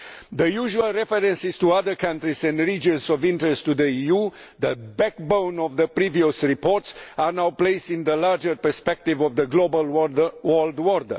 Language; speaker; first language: English; non-native, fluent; Romanian